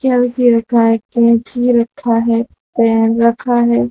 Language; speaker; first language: Hindi; non-native, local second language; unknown